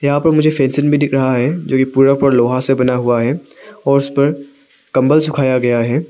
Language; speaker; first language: Hindi; non-native, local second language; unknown